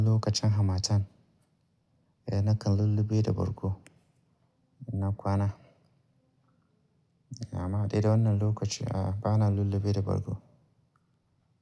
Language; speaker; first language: Hausa; native; Hausa